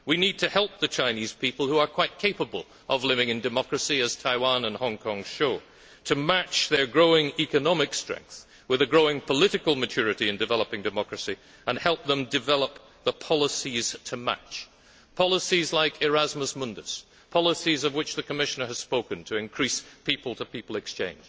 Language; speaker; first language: English; native; English